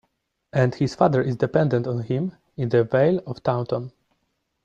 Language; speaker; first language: English; non-native, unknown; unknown